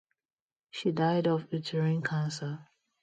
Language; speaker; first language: English; non-native, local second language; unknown